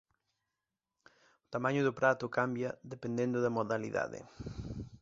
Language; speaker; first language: Galician; native; Galician